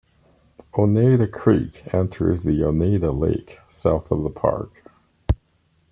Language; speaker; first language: English; native; English